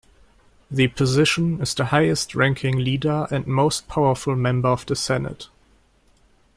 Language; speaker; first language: English; non-native, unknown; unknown